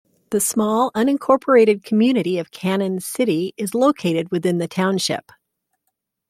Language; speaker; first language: English; native; English